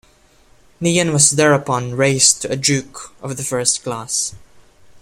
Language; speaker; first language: English; non-native, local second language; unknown